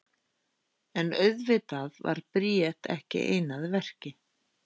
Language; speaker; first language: Icelandic; native; Icelandic